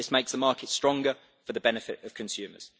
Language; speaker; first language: English; native; English